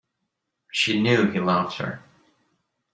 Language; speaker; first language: English; non-native, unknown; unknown